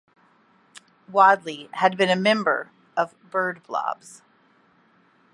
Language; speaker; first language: English; native; English